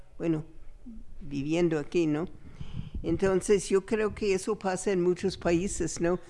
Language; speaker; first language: Spanish; non-native, fluent; English